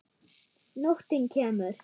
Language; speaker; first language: Icelandic; non-native, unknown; German